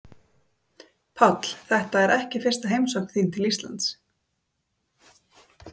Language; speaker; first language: Icelandic; native; Icelandic